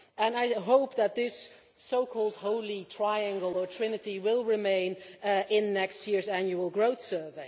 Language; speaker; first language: English; non-native, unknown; Dutch